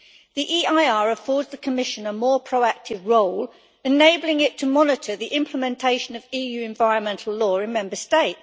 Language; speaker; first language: English; native; English